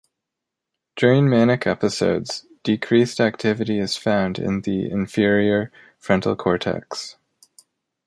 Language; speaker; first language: English; native; English